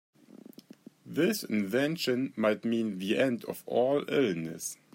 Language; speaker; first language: English; native; English